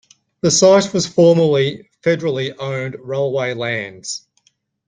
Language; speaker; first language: English; native; English